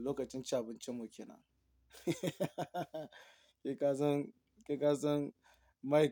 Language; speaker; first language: Hausa; non-native, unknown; Yoruba